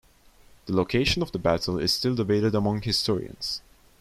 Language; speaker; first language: English; non-native, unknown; Turkish